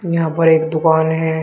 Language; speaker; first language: Hindi; native; Hindi